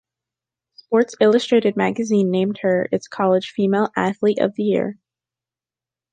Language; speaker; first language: English; native; English